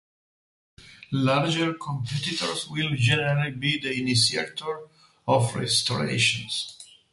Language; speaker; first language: English; non-native, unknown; Spanish